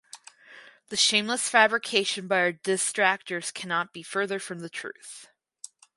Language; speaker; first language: English; native; English